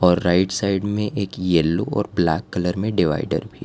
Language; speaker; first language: Hindi; non-native, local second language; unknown